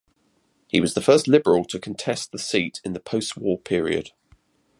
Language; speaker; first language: English; native; English